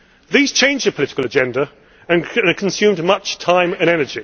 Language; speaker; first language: English; native; English